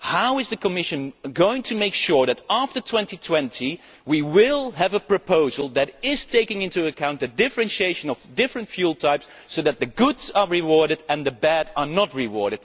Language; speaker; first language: English; non-native, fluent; Dutch